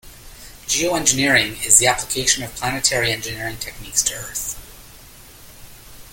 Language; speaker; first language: English; native; English